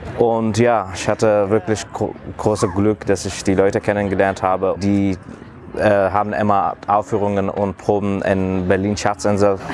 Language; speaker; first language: German; non-native, fluent; Persian